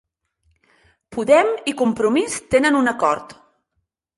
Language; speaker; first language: Catalan; non-native, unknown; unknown